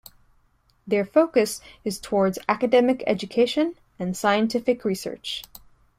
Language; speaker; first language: English; native; English